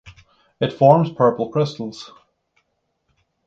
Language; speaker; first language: English; native; English